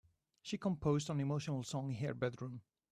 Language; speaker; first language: English; native; English